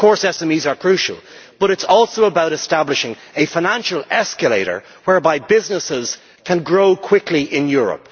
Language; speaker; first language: English; native; English